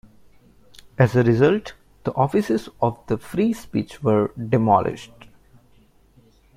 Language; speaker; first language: English; non-native, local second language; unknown